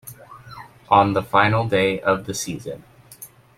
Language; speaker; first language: English; native; English